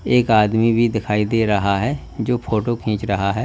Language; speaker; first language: Hindi; native; Hindi